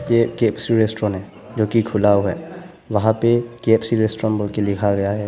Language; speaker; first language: Hindi; non-native, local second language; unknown